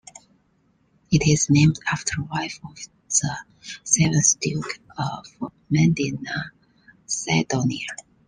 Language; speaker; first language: English; non-native, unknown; Chinese